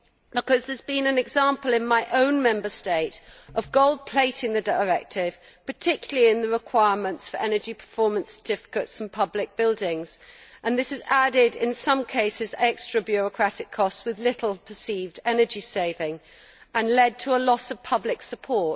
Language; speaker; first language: English; native; English